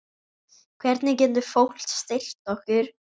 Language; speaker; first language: Icelandic; native; Icelandic